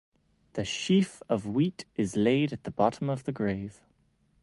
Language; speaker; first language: English; native; English